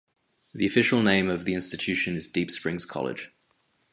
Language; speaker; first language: English; native; English